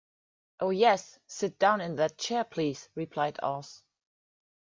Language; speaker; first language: English; non-native, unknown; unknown